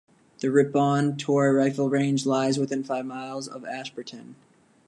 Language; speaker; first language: English; native; English